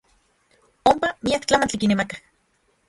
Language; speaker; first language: Central Puebla Nahuatl; non-native, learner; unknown